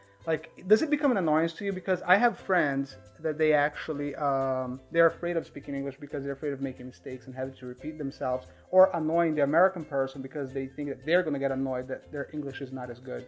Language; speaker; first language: English; non-native, fluent; Portuguese